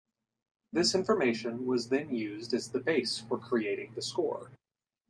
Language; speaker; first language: English; native; English